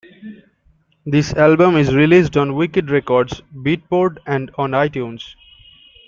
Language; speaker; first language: English; non-native, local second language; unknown